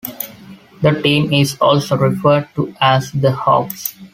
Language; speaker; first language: English; non-native, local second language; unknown